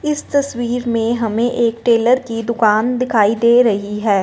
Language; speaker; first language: Hindi; non-native, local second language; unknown